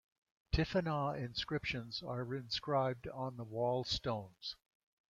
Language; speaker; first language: English; native; English